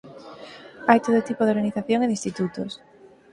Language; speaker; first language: Galician; native; Galician